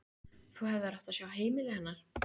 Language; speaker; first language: Icelandic; native; Icelandic